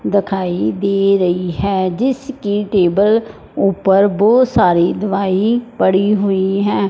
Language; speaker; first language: Hindi; non-native, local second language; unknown